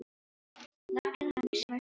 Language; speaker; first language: Icelandic; non-native, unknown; Filipino